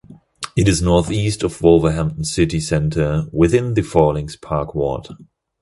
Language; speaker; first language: English; non-native, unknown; German